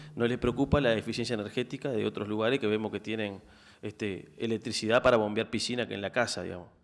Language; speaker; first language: Spanish; native; Spanish